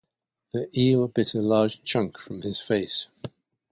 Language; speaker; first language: English; native; English